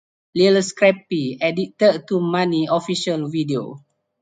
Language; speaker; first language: English; non-native, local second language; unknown